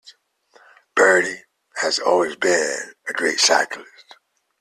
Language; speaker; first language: English; native; English